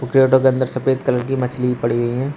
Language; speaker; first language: Hindi; native; Hindi